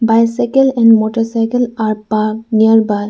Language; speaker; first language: English; non-native, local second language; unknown